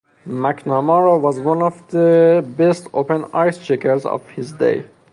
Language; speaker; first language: English; non-native, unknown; Persian